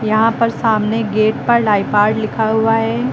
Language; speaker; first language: Hindi; native; Hindi